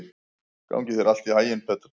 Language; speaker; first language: Icelandic; native; Icelandic